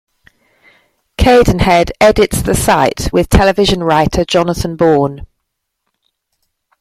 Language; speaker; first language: English; native; English